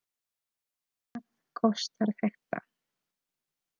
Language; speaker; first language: Icelandic; non-native, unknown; Polish